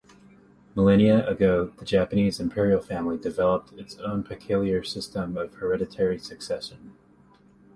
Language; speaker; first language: English; native; English